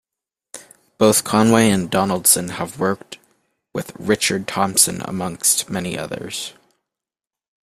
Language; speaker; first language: English; native; English